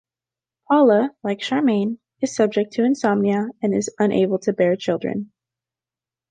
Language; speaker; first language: English; native; English